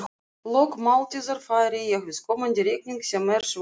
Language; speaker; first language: Icelandic; non-native, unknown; Russian